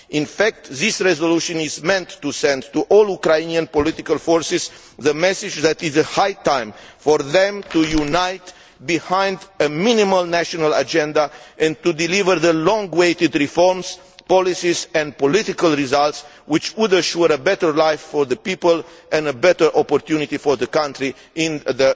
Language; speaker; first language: English; non-native, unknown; Romanian